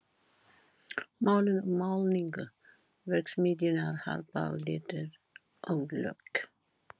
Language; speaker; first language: Icelandic; non-native, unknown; Filipino